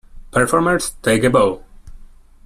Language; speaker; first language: English; non-native, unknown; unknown